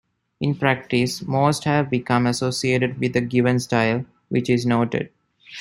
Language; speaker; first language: English; non-native, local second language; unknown